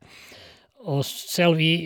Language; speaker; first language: Norwegian; non-native, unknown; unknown